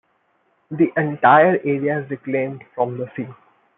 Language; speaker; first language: English; non-native, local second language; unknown